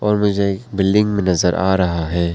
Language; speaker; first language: Hindi; non-native, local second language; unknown